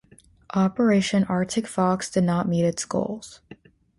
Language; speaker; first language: English; native; English